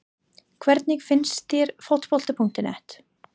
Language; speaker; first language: Icelandic; non-native, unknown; English